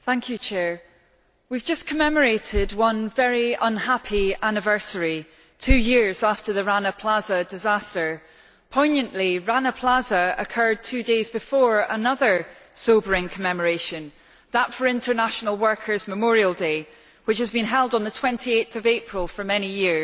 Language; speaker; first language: English; native; English